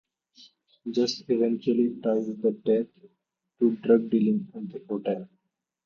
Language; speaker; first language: English; non-native, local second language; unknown